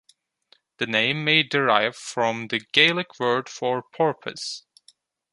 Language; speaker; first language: English; non-native, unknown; Turkish